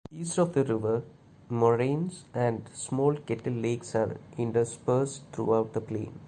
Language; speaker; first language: English; non-native, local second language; Malayalam